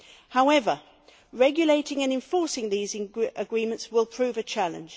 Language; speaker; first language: English; native; English